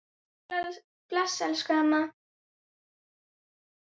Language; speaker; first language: Icelandic; native; Icelandic